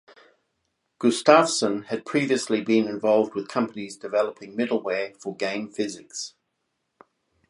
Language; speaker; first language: English; native; English